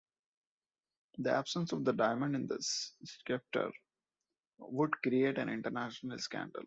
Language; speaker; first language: English; non-native, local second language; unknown